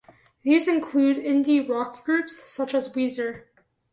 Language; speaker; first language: English; native; English